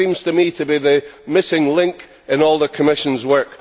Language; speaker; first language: English; native; English